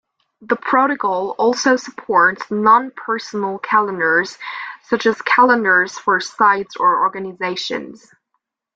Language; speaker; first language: English; non-native, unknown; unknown